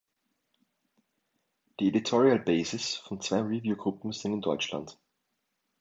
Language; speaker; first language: German; native; German